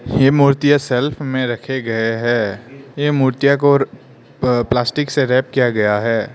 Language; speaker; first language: Hindi; non-native, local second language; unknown